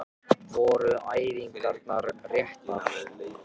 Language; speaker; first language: Icelandic; non-native, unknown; Japanese